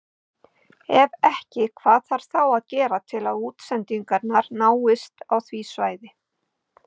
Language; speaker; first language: Icelandic; native; Icelandic